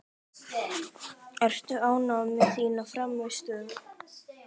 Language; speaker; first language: Icelandic; native; Icelandic